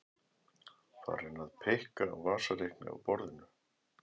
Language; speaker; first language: Icelandic; native; Icelandic